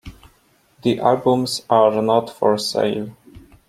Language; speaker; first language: English; non-native, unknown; Polish